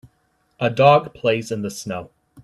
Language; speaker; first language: English; native; English